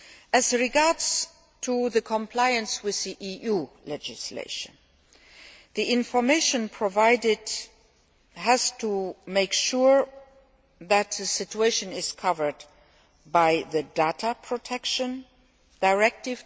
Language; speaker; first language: English; non-native, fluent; Luxembourgish